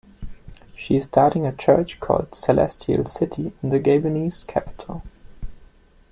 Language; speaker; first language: English; non-native, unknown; German